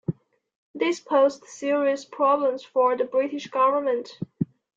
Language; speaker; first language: English; non-native, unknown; Chinese